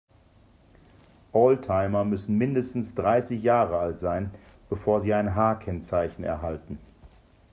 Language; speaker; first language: German; native; German